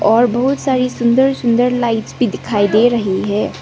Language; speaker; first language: Hindi; non-native, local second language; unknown